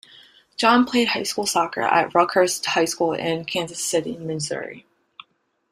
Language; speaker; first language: English; native; English